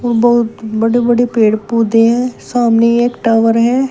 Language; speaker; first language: Hindi; native; Hindi